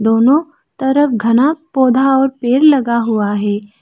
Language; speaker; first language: Hindi; non-native, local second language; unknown